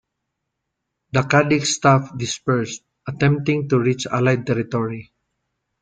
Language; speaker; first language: English; non-native, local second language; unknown